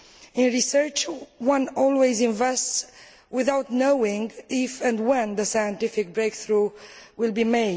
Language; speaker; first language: English; non-native, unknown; Romanian